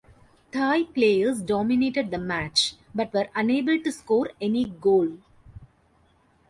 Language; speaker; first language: English; non-native, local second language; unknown